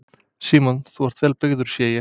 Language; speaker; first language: Icelandic; non-native, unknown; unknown